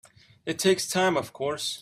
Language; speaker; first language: English; native; English